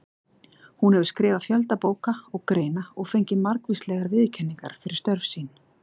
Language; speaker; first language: Icelandic; native; Icelandic